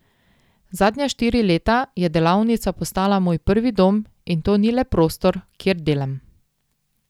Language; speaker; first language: Slovenian; native; Slovenian